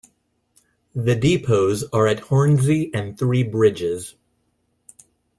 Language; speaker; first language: English; non-native, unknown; Spanish